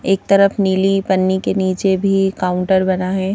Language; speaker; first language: Hindi; native; Hindi